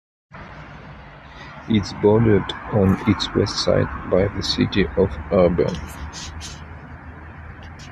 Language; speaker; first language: English; non-native, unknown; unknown